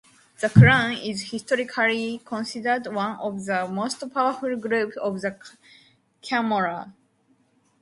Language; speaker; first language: English; non-native, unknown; Japanese